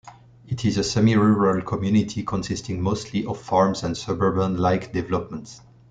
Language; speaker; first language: English; non-native, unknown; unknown